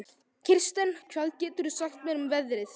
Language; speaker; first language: Icelandic; native; Icelandic